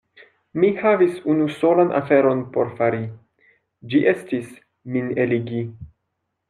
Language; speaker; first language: Esperanto; non-native, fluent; French